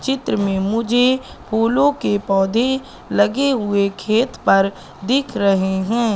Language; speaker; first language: Hindi; native; Hindi